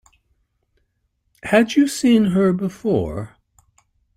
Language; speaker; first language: English; native; English